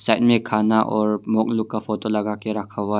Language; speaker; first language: Hindi; early bilingual, other home language; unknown